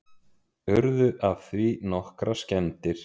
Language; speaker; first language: Icelandic; native; Icelandic